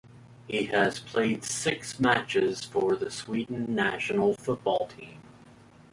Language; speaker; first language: English; native; English